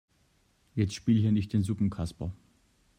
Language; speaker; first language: German; native; German